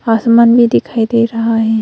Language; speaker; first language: Hindi; early bilingual, other home language; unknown